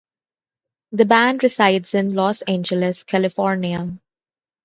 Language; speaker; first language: English; non-native, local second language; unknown